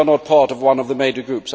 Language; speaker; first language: English; non-native, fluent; Swedish